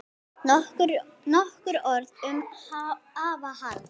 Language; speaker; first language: Icelandic; native; Icelandic